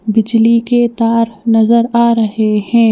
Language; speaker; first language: Hindi; native; Hindi